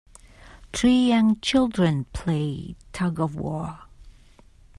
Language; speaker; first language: English; native; English